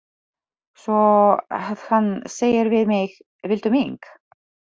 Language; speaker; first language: Icelandic; non-native, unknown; Polish